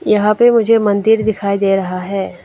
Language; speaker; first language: Hindi; non-native, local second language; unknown